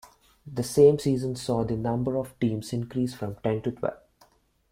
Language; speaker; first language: English; non-native, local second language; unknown